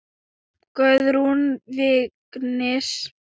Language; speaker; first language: Icelandic; non-native, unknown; Thai